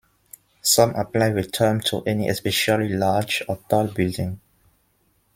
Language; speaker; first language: English; non-native, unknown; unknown